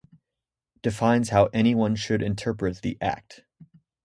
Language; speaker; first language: English; native; English